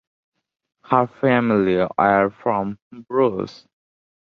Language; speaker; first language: English; non-native, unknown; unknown